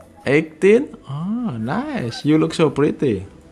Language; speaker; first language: English; non-native, learner; Indonesian